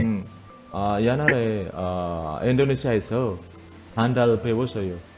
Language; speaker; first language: Korean; non-native, fluent; Indonesian